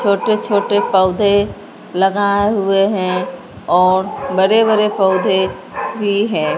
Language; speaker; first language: Hindi; non-native, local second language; Punjabi